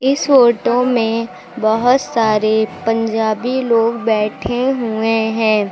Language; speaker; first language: Hindi; native; Hindi